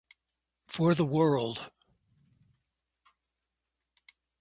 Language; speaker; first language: English; native; English